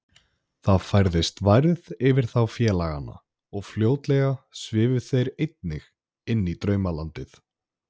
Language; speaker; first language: Icelandic; native; Icelandic